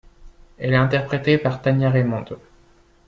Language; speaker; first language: French; native; French